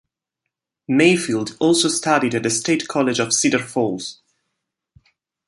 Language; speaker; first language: English; non-native, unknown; Italian